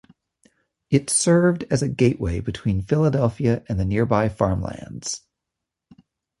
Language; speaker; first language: English; native; English